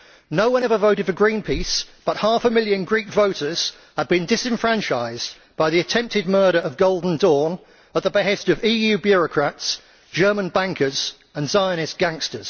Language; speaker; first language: English; native; English